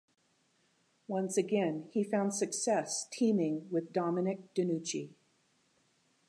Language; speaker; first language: English; native; English